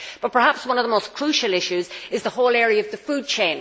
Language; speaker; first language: English; native; English